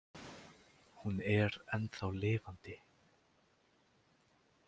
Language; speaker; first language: Icelandic; native; Icelandic